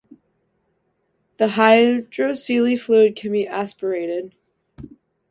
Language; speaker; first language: English; native; English